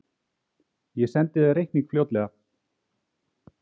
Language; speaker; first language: Icelandic; native; Icelandic